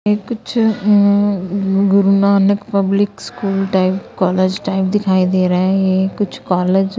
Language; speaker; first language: Hindi; non-native, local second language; Punjabi